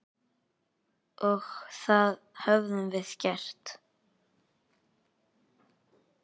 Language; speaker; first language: Icelandic; native; Icelandic